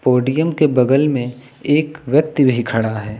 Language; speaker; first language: Hindi; native; Hindi